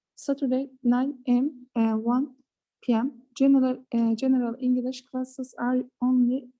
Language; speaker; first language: English; non-native, learner; Turkish